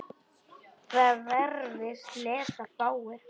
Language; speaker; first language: Icelandic; non-native, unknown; Polish